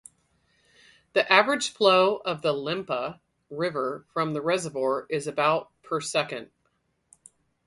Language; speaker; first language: English; native; English